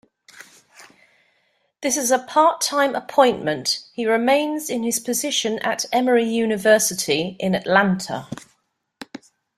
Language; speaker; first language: English; native; English